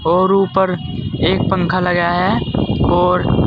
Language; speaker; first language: Hindi; native; Hindi